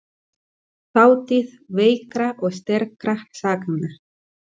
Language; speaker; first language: Icelandic; non-native, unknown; Spanish